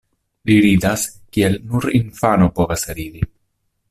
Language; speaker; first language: Esperanto; non-native, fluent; Italian